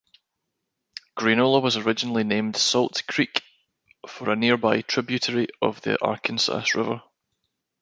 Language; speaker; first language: English; native; English